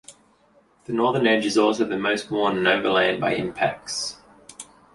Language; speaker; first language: English; native; English